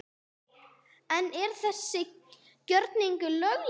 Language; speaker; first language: Icelandic; non-native, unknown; English